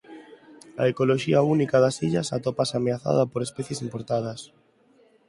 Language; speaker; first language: Galician; non-native, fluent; Spanish